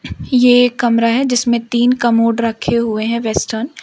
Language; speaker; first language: Hindi; native; Hindi